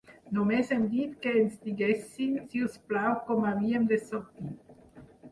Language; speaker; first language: Catalan; non-native, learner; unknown